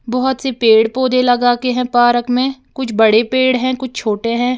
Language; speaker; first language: Hindi; native; Hindi